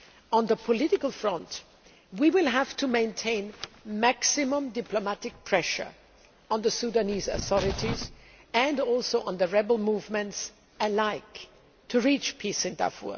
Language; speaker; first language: English; non-native, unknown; German